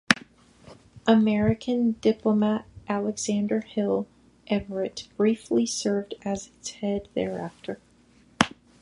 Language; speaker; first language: English; native; English